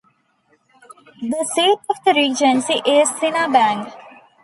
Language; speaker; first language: English; non-native, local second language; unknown